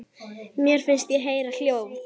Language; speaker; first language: Icelandic; native; Icelandic